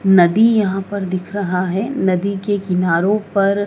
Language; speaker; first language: Hindi; native; Hindi